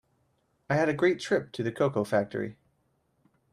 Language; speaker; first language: English; native; English